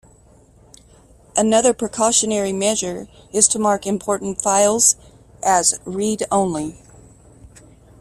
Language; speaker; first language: English; native; English